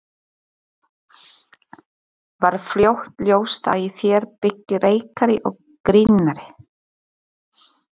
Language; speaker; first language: Icelandic; non-native, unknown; Polish